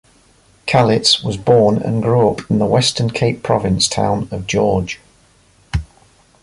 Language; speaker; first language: English; native; English